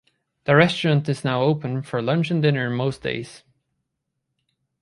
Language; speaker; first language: English; native; English